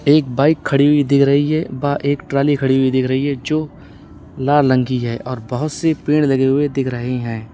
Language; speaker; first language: Hindi; native; Hindi